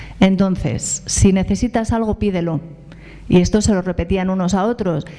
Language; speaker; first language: Spanish; native; Spanish